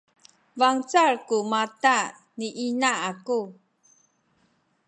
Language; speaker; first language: Sakizaya; non-native, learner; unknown